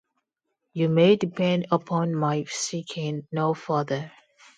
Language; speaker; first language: English; non-native, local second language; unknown